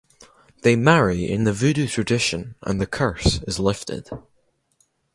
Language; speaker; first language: English; native; English